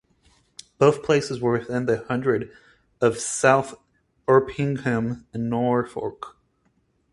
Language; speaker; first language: English; native; English